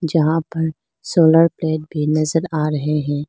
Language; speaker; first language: Hindi; non-native, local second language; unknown